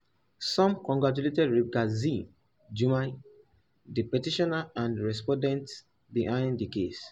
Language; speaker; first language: English; non-native, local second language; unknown